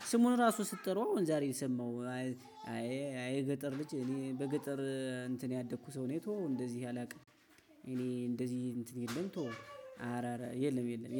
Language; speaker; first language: Amharic; native; Amharic